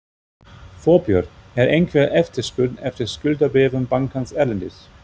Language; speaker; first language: Icelandic; non-native, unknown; German